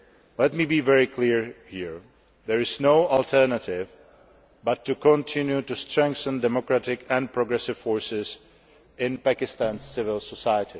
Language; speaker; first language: English; non-native, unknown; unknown